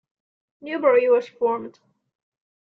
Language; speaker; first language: English; non-native, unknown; Chinese